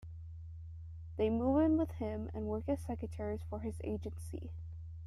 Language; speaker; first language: English; native; English